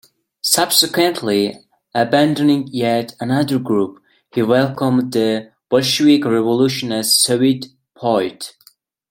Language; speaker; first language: English; non-native, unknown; Mongolian